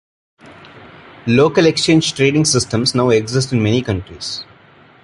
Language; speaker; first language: English; non-native, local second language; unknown